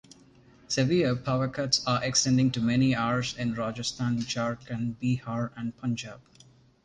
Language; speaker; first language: English; non-native, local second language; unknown